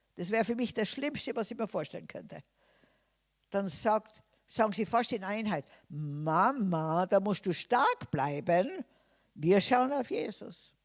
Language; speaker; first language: German; non-native, fluent; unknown